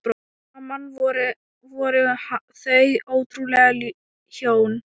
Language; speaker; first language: Icelandic; non-native, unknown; Thai